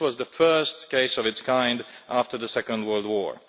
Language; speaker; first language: English; non-native, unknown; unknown